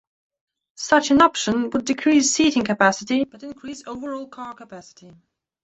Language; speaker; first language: English; non-native, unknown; Belarusian